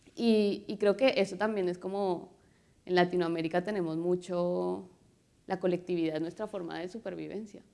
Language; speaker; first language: Spanish; native; Spanish